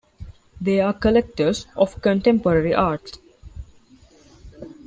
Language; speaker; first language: English; non-native, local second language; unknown